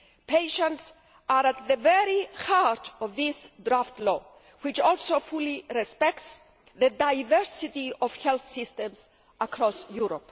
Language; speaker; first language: English; non-native, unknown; Greek